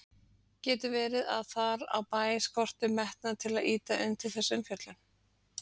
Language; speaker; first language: Icelandic; native; Icelandic